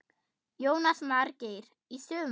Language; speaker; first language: Icelandic; non-native, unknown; German